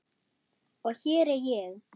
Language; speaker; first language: Icelandic; non-native, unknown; German